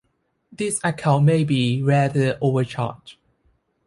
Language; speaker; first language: English; non-native, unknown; Thai